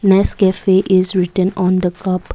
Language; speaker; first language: English; non-native, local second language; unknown